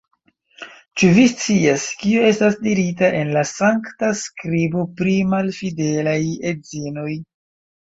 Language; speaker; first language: Esperanto; non-native, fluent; Chinese